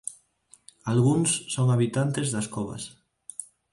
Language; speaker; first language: Galician; non-native, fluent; Spanish